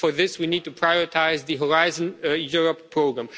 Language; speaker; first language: English; non-native, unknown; Romanian